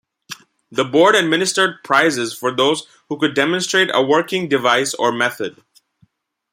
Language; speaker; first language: English; non-native, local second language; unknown